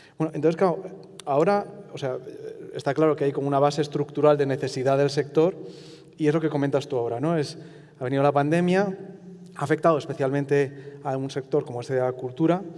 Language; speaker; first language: Spanish; non-native, related language; Italian